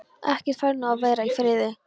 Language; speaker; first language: Icelandic; non-native, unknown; Polish